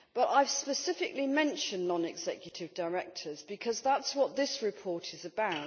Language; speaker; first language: English; native; English